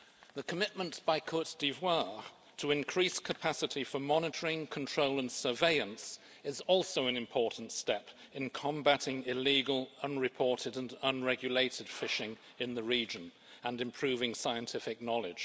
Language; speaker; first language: English; native; English